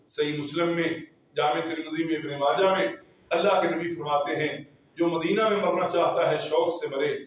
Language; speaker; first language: Urdu; non-native, local second language; Punjabi